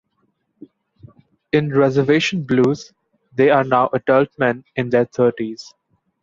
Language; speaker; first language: English; non-native, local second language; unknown